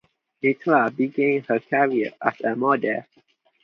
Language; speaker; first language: English; non-native, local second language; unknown